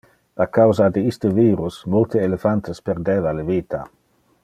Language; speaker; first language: Interlingua; non-native, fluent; Dutch